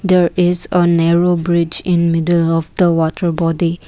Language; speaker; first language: English; non-native, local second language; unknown